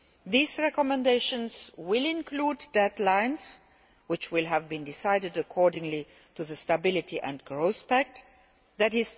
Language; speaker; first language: English; non-native, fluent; Luxembourgish